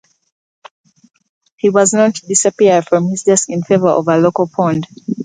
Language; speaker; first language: English; non-native, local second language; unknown